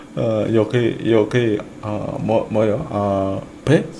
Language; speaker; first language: Korean; non-native, learner; Indonesian